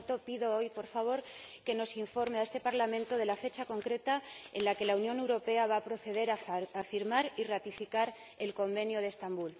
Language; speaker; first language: Spanish; native; Spanish